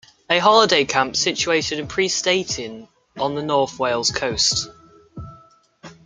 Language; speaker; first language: English; native; English